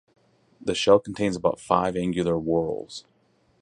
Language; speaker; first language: English; native; English